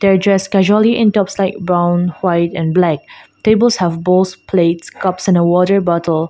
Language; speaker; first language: English; non-native, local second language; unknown